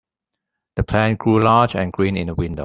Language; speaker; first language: English; non-native, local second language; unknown